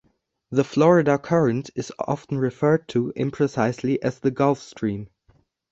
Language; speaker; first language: English; non-native, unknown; German